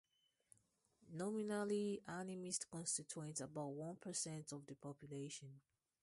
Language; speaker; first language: English; non-native, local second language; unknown